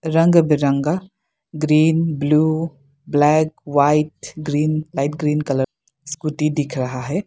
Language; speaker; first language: Hindi; non-native, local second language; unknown